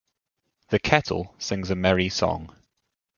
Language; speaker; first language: English; native; English